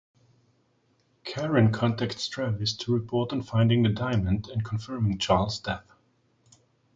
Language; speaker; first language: English; non-native, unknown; German